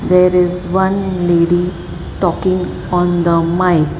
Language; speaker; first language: English; non-native, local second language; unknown